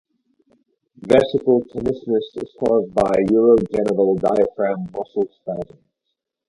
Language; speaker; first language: English; native; English